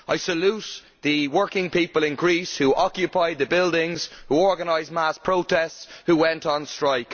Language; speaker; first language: English; native; English